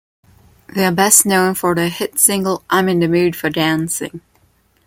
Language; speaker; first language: English; non-native, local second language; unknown